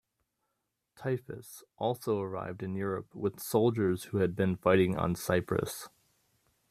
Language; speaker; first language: English; native; English